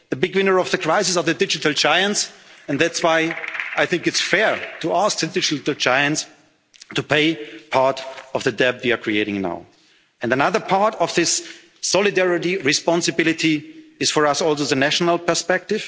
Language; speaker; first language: English; non-native, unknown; German